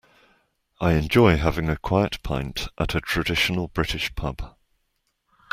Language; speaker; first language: English; native; English